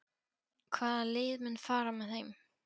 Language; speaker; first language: Icelandic; non-native, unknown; Polish